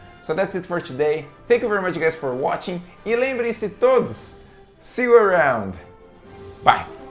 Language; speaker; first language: English; non-native, fluent; Portuguese